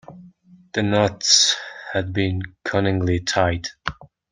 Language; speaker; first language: English; non-native, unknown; Mongolian